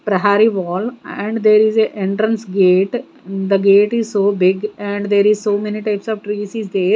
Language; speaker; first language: English; non-native, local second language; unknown